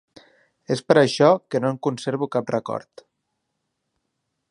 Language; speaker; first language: Catalan; native; Catalan